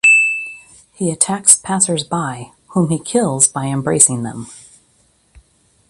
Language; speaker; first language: English; native; English